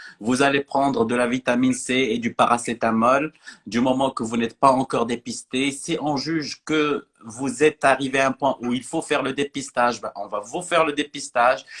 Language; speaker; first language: French; non-native, local second language; Arabic